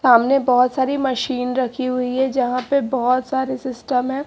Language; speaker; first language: Hindi; native; Hindi